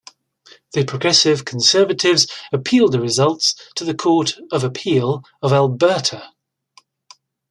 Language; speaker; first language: English; native; English